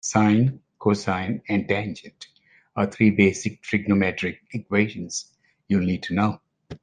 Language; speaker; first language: English; non-native, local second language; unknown